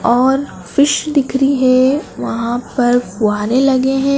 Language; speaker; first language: Hindi; native; Hindi